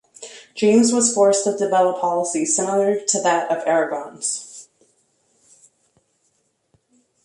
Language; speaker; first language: English; native; English